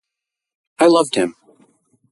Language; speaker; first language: English; native; English